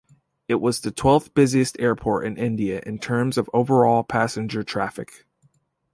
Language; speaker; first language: English; native; English